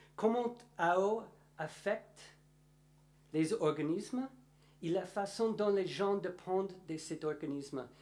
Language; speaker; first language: French; non-native, learner; English